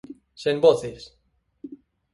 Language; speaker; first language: Galician; native; Galician